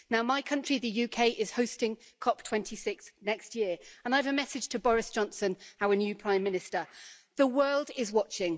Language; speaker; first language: English; native; English